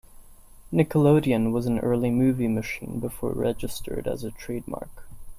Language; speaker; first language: English; non-native, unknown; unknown